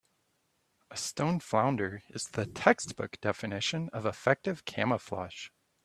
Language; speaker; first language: English; native; English